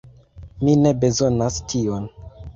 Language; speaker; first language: Esperanto; non-native, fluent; Kinyarwanda